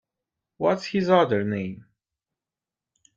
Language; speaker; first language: English; native; English